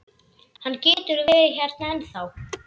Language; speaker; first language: Icelandic; native; Icelandic